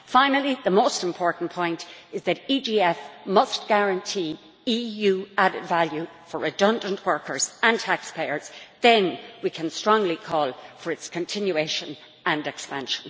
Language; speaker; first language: English; native; English